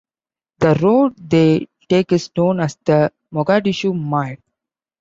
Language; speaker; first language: English; non-native, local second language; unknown